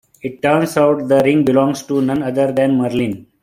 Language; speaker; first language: English; non-native, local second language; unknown